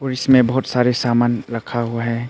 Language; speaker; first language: Hindi; non-native, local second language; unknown